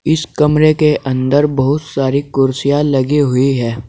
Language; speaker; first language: Hindi; native; Hindi